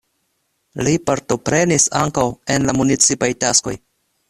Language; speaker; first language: Esperanto; non-native, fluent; Russian